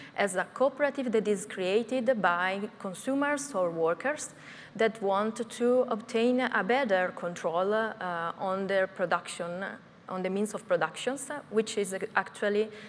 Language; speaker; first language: English; non-native, fluent; Italian